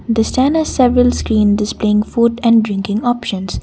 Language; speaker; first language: English; non-native, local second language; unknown